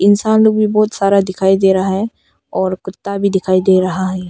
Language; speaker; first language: Hindi; early bilingual, other home language; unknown